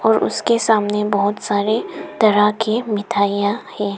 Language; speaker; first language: Hindi; non-native, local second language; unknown